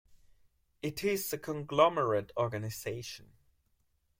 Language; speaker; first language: English; non-native, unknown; German